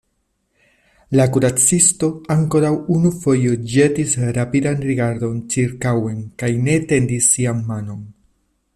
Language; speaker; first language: Esperanto; non-native, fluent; Spanish